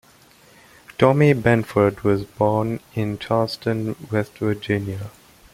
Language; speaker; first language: English; native; English